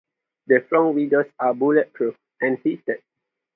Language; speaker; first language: English; non-native, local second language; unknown